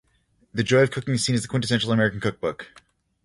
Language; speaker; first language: English; native; English